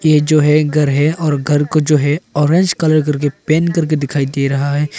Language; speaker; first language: Hindi; early bilingual, other home language; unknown